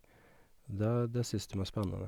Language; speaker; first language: Norwegian; native; Norwegian